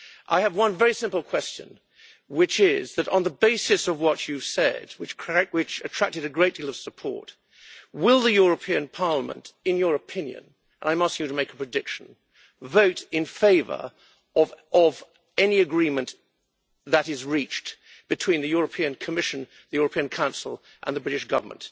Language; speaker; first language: English; native; English